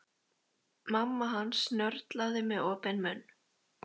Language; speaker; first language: Icelandic; native; Icelandic